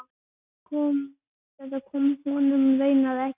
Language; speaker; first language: Icelandic; native; Icelandic